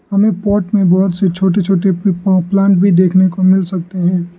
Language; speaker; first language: Hindi; non-native, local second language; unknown